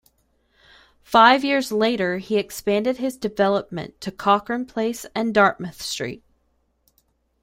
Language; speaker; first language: English; native; English